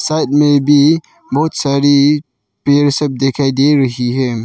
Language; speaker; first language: Hindi; non-native, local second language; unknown